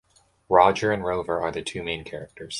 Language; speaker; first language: English; native; English